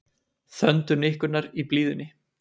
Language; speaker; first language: Icelandic; native; Icelandic